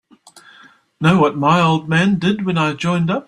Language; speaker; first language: English; native; English